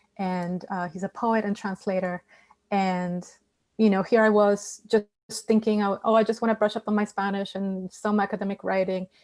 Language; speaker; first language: English; non-native, fluent; Spanish